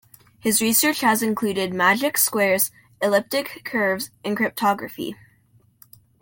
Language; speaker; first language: English; native; English